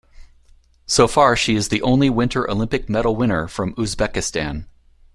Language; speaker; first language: English; native; English